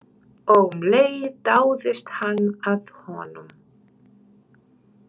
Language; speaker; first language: Icelandic; non-native, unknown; Romanian